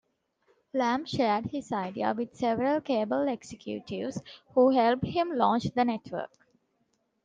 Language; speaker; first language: English; non-native, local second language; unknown